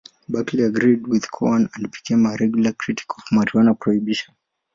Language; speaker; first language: English; non-native, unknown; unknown